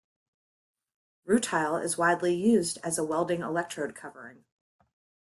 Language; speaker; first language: English; native; English